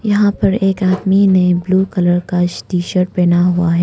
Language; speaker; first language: Hindi; non-native, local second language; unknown